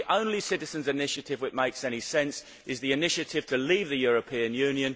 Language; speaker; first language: English; native; English